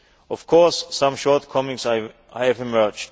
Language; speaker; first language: English; non-native, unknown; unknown